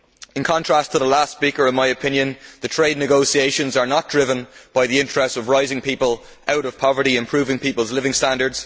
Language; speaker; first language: English; native; English